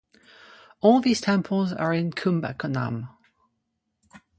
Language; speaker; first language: English; non-native, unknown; French